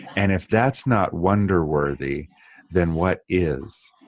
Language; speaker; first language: English; native; English